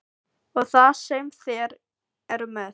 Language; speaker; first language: Icelandic; non-native, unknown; Filipino